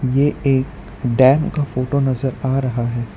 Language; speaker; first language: Hindi; non-native, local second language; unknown